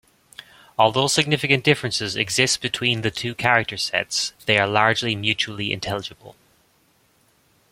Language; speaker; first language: English; native; English